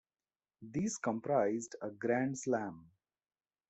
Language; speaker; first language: English; non-native, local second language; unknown